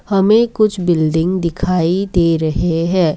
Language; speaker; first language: Hindi; non-native, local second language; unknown